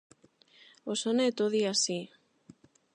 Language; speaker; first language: Galician; non-native, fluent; Spanish